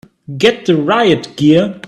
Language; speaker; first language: English; non-native, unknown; German